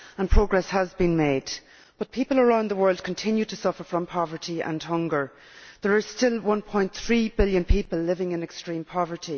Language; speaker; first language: English; native; English